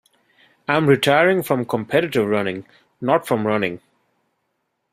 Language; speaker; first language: English; non-native, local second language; Bangla